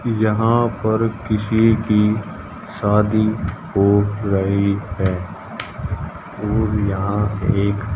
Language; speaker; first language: Hindi; native; Hindi